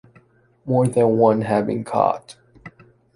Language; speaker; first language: English; non-native, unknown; Chinese